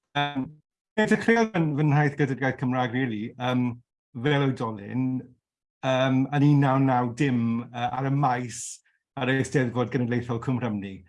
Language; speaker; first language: Welsh; non-native, local second language; English